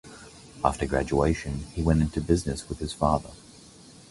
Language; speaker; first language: English; native; English